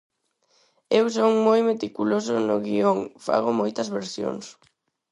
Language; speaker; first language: Galician; non-native, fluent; Spanish